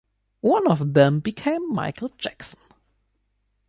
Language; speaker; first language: English; non-native, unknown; German